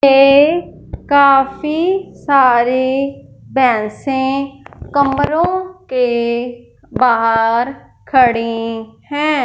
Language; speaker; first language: Hindi; non-native, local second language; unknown